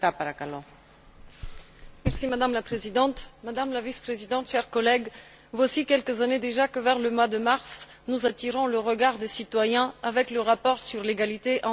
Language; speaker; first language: French; non-native, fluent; Bulgarian